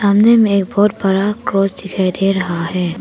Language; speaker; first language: Hindi; non-native, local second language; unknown